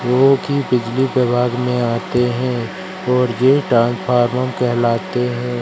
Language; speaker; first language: Hindi; native; Hindi